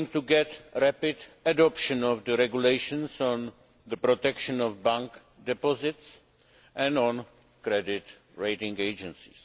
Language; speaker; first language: English; non-native, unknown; Czech